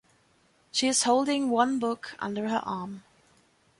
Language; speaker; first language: English; non-native, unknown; German